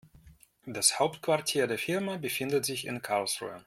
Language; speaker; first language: German; non-native, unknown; Russian